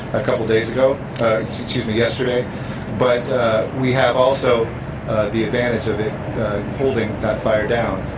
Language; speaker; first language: English; native; English